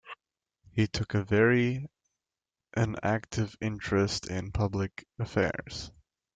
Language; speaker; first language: English; native; English